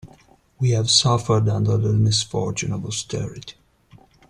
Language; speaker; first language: English; non-native, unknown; Italian